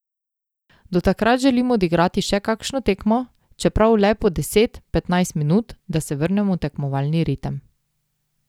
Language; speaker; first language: Slovenian; native; Slovenian